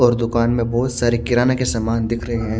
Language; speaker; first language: Hindi; native; Hindi